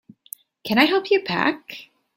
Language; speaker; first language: English; native; English